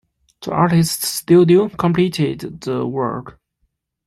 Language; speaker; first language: English; non-native, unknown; Chinese